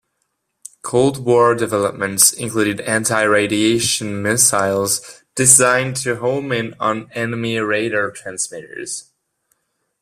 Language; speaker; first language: English; non-native, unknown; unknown